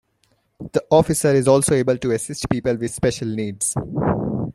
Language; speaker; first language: English; non-native, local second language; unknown